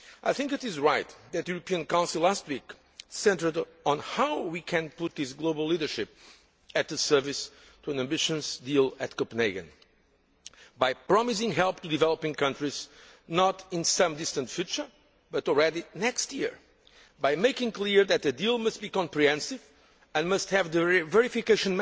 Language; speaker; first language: English; non-native, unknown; Portuguese